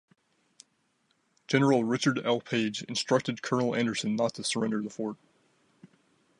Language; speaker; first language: English; native; English